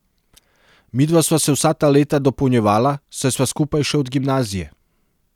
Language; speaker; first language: Slovenian; non-native, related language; Serbian